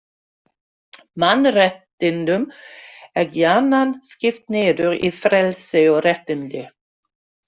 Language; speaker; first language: Icelandic; non-native, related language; Swedish